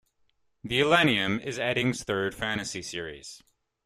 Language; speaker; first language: English; native; English